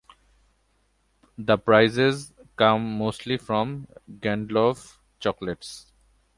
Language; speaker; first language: English; non-native, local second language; Bangla